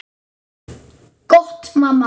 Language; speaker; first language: Icelandic; native; Icelandic